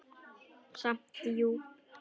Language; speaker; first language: Icelandic; non-native, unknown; Polish